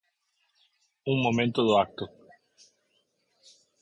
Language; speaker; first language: Galician; native; Galician